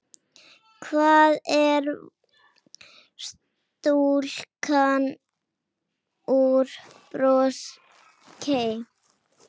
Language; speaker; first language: Icelandic; native; Icelandic